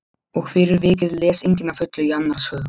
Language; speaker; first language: Icelandic; non-native, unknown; Polish